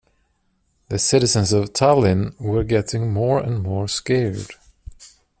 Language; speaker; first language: English; non-native, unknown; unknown